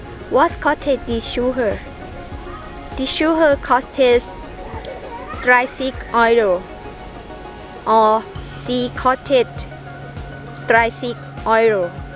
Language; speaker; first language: German; non-native, learner; Thai